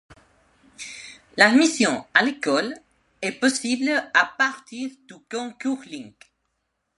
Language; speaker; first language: French; non-native, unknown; Spanish